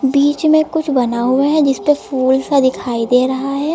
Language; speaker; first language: Hindi; native; Hindi